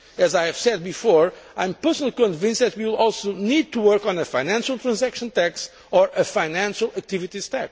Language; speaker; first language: English; non-native, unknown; Portuguese